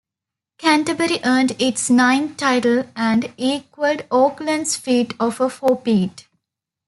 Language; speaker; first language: English; non-native, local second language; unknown